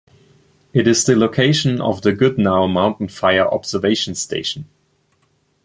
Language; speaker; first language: English; non-native, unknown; German